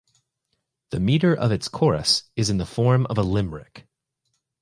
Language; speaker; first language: English; native; English